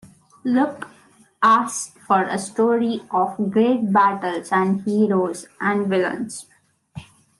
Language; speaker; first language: English; non-native, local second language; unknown